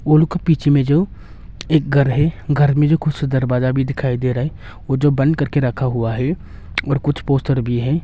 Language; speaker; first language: Hindi; non-native, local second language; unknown